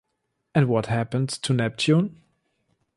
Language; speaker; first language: English; non-native, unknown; German